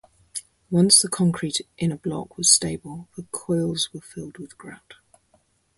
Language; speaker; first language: English; native; English